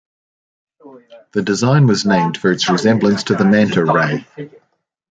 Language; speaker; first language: English; native; English